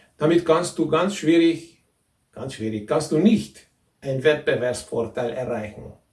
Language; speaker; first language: German; non-native, fluent; Hungarian